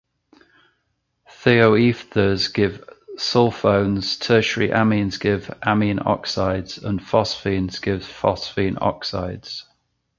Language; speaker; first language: English; native; English